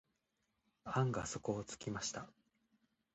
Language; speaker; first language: Japanese; native; Japanese